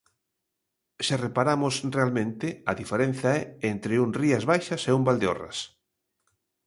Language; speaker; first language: Galician; native; Galician